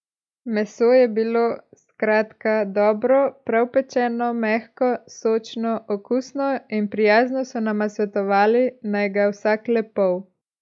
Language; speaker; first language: Slovenian; native; Slovenian